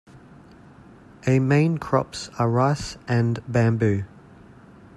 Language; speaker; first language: English; native; English